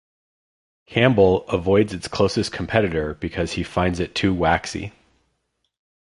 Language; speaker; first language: English; native; English